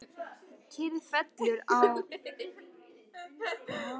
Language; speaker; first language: Icelandic; native; Icelandic